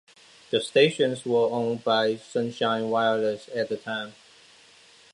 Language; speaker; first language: English; non-native, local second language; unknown